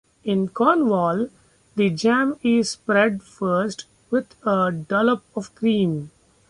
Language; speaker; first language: English; non-native, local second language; Marathi